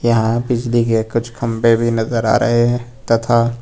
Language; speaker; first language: Hindi; native; Hindi